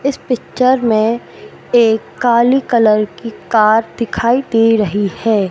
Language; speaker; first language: Hindi; native; Hindi